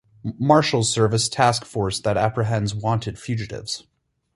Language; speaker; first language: English; native; English